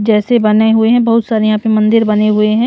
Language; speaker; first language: Hindi; non-native, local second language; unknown